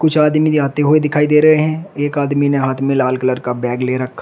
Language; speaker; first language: Hindi; native; Hindi